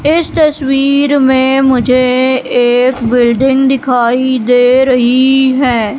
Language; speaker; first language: Hindi; native; Hindi